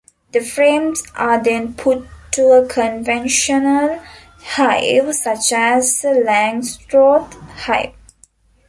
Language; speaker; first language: English; non-native, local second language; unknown